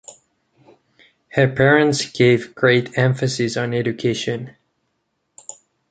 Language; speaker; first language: English; non-native, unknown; Catalan